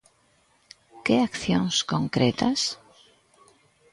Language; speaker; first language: Galician; native; Galician